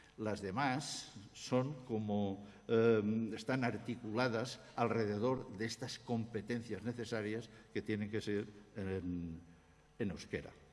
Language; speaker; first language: Spanish; non-native, local second language; Catalan